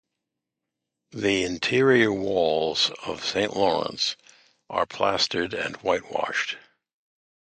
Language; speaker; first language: English; native; English